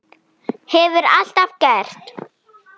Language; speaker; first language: Icelandic; non-native, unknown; German